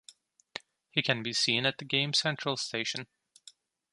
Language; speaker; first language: English; non-native, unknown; Turkish